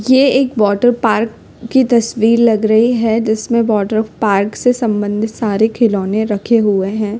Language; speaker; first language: Hindi; native; Hindi